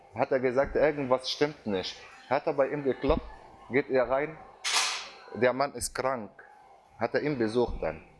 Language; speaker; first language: German; non-native, fluent; Arabic